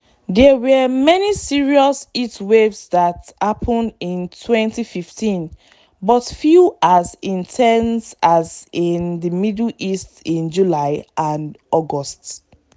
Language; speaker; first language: English; non-native, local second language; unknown